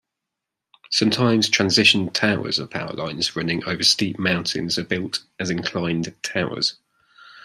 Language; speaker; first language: English; native; English